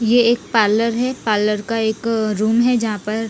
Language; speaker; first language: Hindi; non-native, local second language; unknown